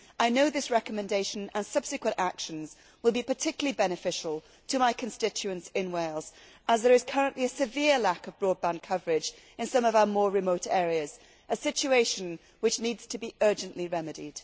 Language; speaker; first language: English; native; English